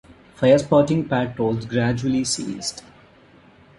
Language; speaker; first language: English; non-native, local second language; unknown